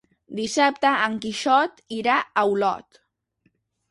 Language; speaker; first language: Catalan; native; Catalan